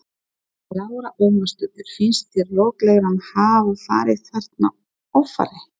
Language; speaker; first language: Icelandic; non-native, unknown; Polish